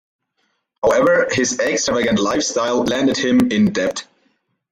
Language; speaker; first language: English; non-native, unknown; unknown